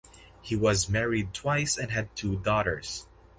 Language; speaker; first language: English; non-native, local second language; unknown